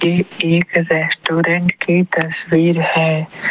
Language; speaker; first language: Hindi; non-native, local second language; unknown